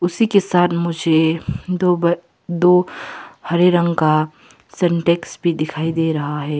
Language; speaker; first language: Hindi; non-native, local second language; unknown